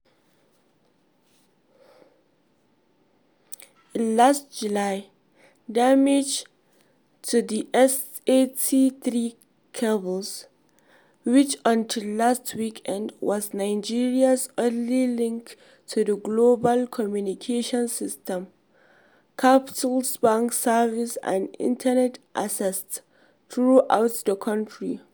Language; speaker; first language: English; non-native, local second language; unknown